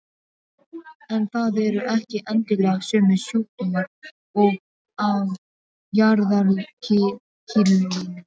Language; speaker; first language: Icelandic; non-native, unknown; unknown